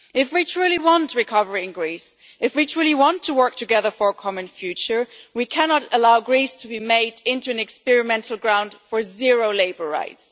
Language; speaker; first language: English; non-native, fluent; German